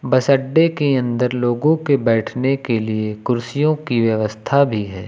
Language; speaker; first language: Hindi; native; Hindi